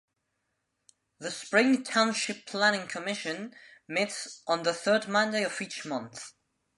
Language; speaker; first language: English; non-native, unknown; Spanish